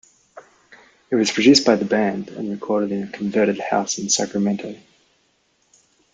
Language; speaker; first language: English; native; English